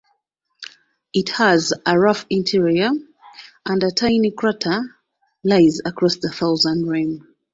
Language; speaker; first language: English; non-native, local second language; Ganda